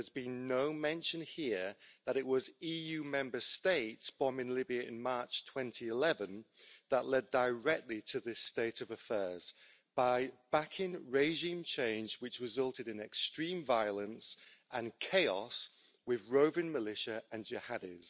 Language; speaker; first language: English; native; English